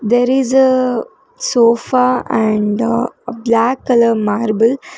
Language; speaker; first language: English; non-native, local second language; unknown